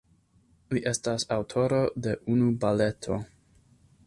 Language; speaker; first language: Esperanto; non-native, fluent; English